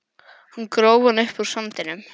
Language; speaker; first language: Icelandic; non-native, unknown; English